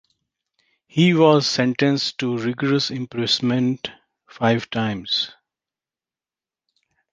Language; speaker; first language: English; non-native, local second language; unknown